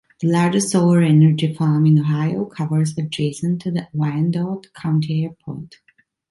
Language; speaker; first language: English; non-native, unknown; Italian